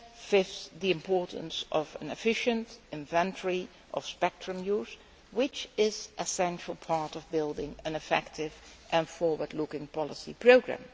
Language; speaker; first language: English; non-native, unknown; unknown